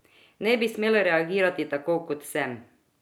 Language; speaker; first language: Slovenian; non-native, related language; Croatian